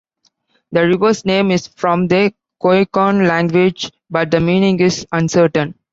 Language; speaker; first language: English; non-native, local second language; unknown